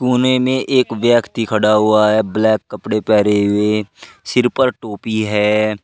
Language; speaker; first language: Hindi; native; Hindi